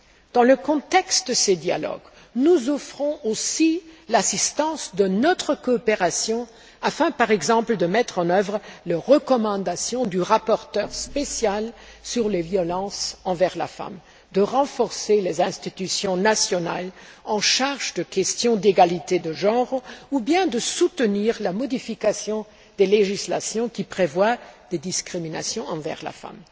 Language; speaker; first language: French; non-native, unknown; German